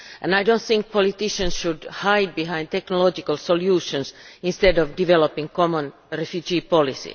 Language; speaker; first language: English; non-native, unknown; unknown